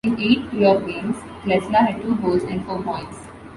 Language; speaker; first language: English; non-native, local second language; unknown